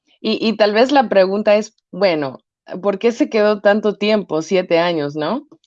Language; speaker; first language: Spanish; early bilingual, heritage; Spanish